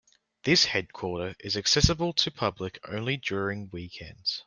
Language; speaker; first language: English; native; English